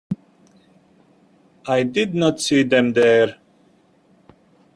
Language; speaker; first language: English; native; English